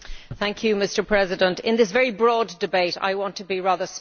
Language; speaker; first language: English; native; English